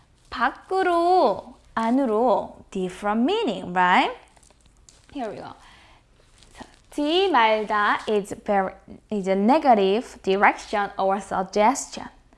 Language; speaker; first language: English; non-native, fluent; Korean